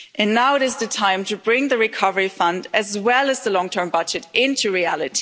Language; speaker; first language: English; non-native, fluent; German